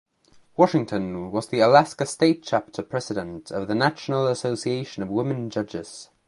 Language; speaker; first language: English; native; English